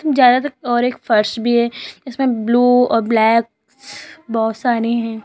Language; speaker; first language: Hindi; native; Hindi